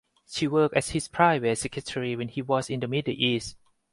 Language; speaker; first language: English; non-native, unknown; Thai